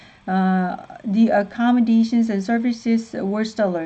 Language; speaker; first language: English; non-native, fluent; Korean